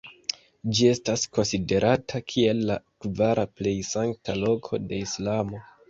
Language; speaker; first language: Esperanto; non-native, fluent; Kinyarwanda